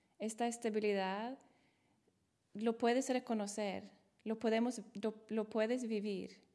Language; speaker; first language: Spanish; non-native, fluent; Swedish